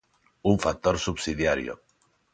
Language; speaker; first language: Galician; non-native, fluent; Spanish